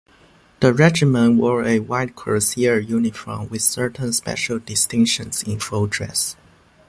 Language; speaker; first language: English; non-native, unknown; Chinese